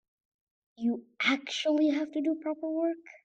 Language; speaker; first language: English; native; English